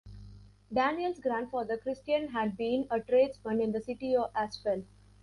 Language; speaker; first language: English; non-native, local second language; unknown